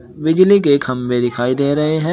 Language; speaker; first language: Hindi; native; Hindi